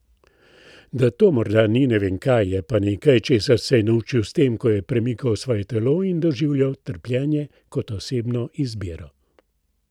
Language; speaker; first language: Slovenian; native; Slovenian